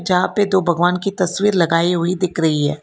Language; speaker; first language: Hindi; non-native, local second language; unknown